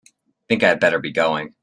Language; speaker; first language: English; native; English